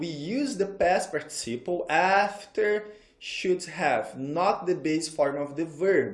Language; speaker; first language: English; non-native, fluent; Portuguese